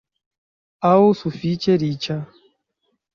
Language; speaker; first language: Esperanto; non-native, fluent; Chinese